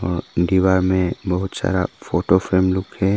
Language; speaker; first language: Hindi; non-native, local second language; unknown